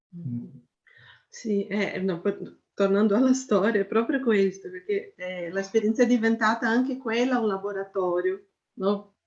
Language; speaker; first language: Italian; non-native, fluent; Portuguese